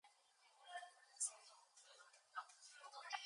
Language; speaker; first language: English; native; English